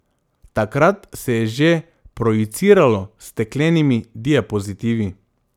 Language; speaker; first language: Slovenian; non-native, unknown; Macedonian